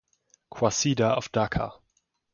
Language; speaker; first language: English; non-native, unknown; German